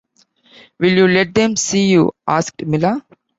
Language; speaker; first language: English; non-native, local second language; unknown